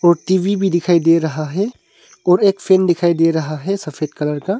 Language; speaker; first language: Hindi; early bilingual, other home language; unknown